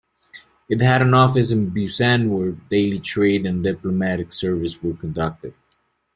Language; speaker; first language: English; native; English